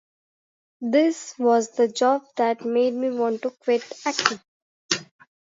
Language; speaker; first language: English; non-native, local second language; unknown